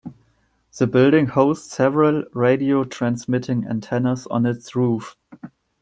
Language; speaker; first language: English; non-native, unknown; German